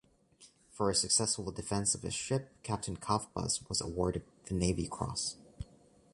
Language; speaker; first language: English; native; English